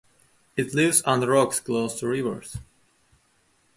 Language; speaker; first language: English; non-native, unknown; Uzbek